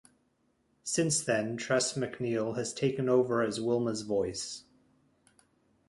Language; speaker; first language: English; native; English